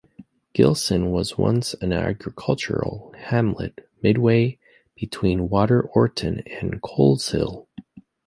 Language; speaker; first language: English; native; English